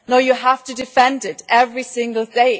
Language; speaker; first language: English; non-native, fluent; German